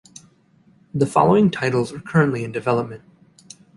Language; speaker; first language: English; native; English